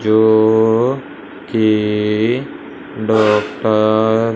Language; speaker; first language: Hindi; non-native, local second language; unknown